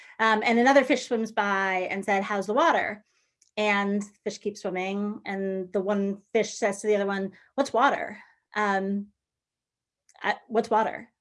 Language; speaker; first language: English; native; English